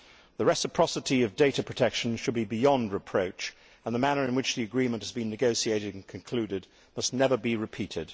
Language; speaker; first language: English; native; English